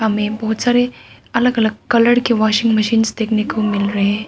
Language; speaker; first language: Hindi; non-native, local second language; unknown